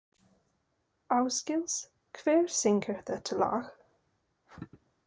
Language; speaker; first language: Icelandic; non-native, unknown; English